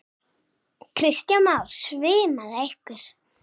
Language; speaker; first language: Icelandic; native; Icelandic